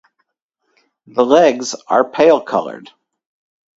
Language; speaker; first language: English; native; English